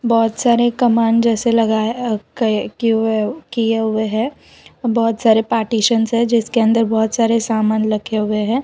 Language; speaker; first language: Hindi; non-native, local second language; Gujarati